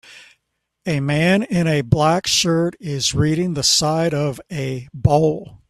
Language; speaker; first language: English; native; English